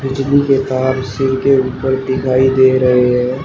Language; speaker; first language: Hindi; native; Hindi